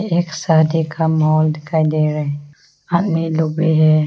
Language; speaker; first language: Hindi; non-native, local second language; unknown